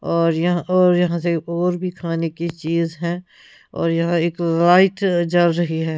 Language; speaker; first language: Hindi; non-native, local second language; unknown